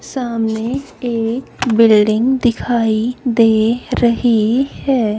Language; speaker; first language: Hindi; native; Hindi